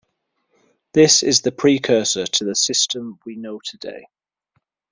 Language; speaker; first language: English; native; English